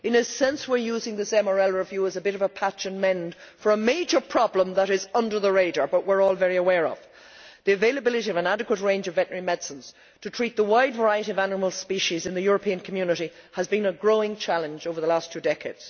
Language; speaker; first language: English; native; English